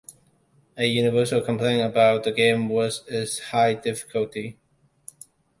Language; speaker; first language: English; non-native, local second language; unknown